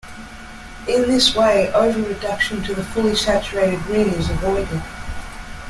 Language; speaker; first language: English; native; English